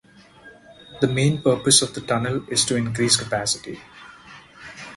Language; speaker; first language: English; non-native, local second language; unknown